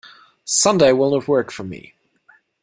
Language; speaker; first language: English; non-native, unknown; German